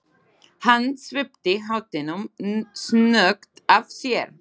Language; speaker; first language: Icelandic; non-native, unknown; Slovak